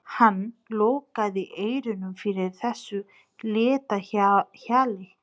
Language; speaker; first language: Icelandic; non-native, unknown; Nepali